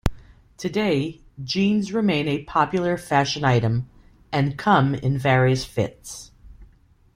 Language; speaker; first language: English; native; English